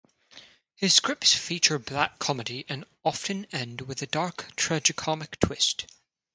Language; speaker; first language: English; non-native, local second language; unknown